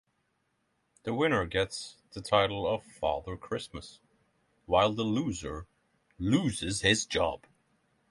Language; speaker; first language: English; non-native, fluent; Norwegian